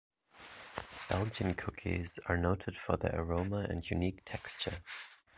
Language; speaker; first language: English; non-native, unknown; German